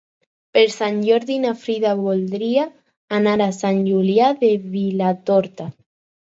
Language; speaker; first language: Catalan; non-native, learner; Spanish